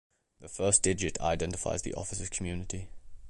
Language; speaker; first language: English; native; English